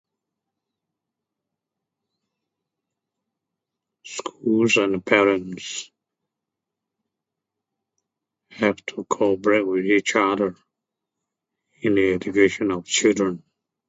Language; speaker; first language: English; non-native, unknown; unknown